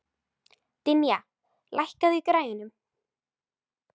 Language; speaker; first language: Icelandic; native; Icelandic